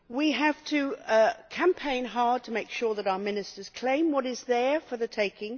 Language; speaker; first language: English; native; English